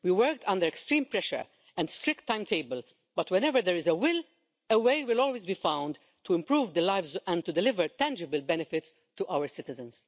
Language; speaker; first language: English; non-native, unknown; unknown